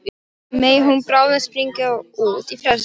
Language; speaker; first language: Icelandic; non-native, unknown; Polish